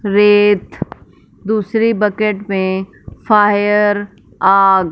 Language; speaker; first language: Hindi; non-native, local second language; Punjabi